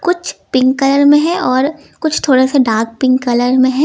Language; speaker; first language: Hindi; native; Hindi